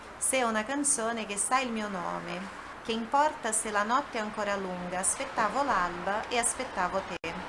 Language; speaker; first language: Italian; non-native, fluent; Portuguese